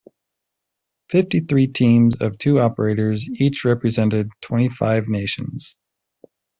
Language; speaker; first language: English; native; English